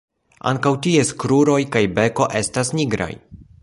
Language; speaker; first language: Esperanto; non-native, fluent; Polish